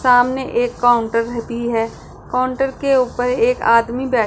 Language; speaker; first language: Hindi; non-native, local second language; Punjabi